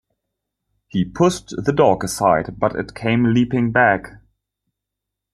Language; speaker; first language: English; non-native, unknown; German